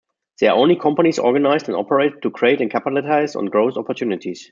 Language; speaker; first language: English; non-native, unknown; German